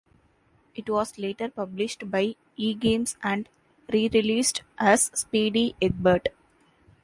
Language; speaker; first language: English; non-native, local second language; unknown